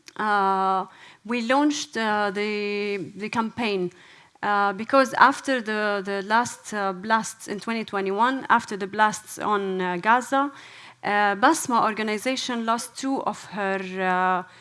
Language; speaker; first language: English; non-native, fluent; Arabic